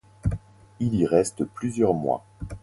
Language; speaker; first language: French; native; French